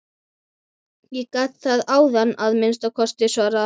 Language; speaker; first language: Icelandic; native; Icelandic